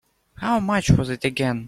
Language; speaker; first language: English; native; English